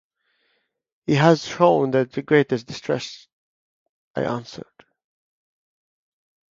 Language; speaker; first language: English; native; English